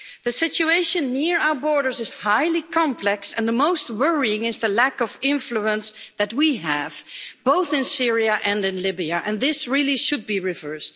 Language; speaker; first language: English; non-native, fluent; Dutch